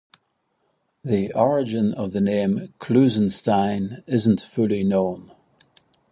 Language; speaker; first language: English; native; English